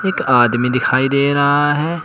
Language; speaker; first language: Hindi; native; Hindi